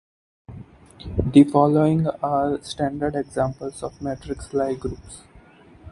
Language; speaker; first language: English; non-native, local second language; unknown